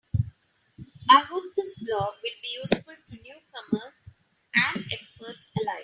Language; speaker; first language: English; non-native, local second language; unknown